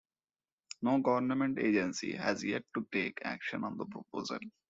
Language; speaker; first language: English; non-native, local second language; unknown